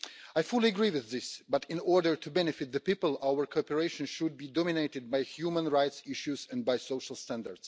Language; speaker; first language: English; non-native, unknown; Russian